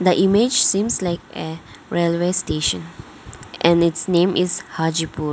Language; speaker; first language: English; non-native, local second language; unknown